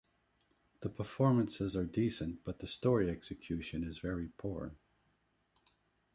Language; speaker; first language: English; native; English